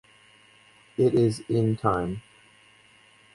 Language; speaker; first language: English; native; English